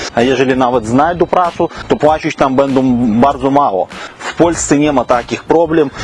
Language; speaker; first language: Polish; non-native, related language; Russian